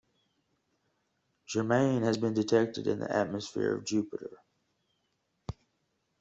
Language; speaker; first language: English; native; English